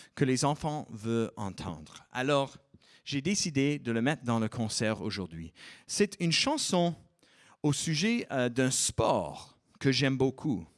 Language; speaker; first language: French; non-native, fluent; English